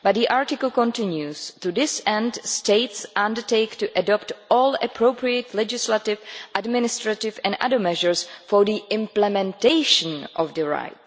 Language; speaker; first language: English; non-native, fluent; Czech